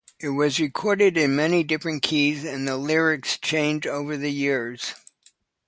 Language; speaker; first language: English; native; English